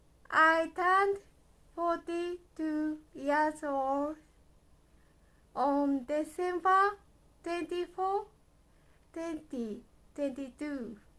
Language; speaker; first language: English; non-native, learner; Japanese